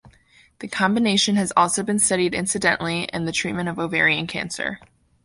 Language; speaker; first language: English; native; English